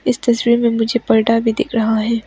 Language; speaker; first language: Hindi; non-native, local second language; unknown